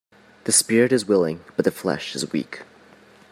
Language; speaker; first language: English; native; English